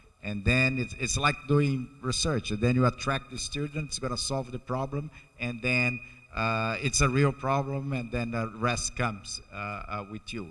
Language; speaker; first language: English; non-native, fluent; Portuguese